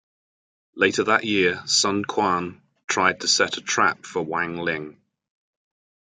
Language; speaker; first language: English; native; English